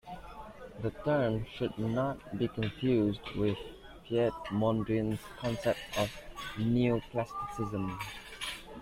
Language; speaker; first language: English; native; English